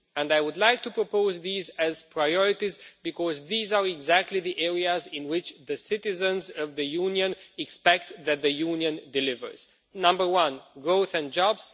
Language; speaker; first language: English; non-native, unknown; Romanian